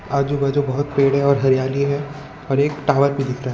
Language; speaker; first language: Hindi; non-native, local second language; Gujarati